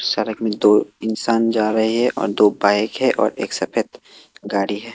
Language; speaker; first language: Hindi; non-native, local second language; Assamese